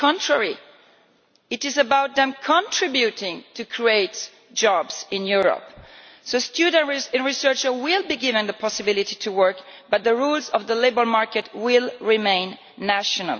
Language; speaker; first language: English; non-native, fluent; Italian